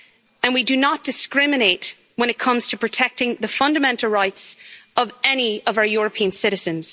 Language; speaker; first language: English; native; English